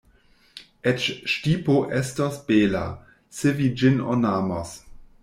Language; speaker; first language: Esperanto; non-native, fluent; German